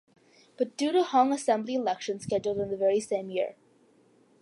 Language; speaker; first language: English; early bilingual, other home language; Malayalam